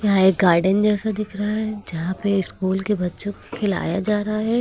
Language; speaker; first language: Hindi; native; Hindi